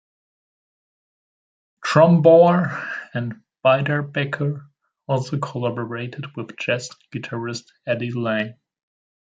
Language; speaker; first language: English; non-native, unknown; German